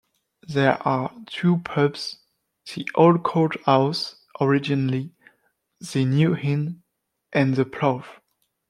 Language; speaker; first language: English; non-native, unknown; French